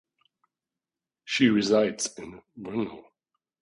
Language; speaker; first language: English; non-native, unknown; German